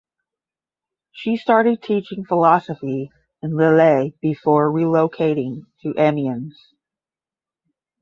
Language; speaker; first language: English; native; English